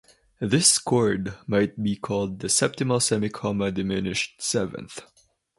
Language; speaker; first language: English; non-native, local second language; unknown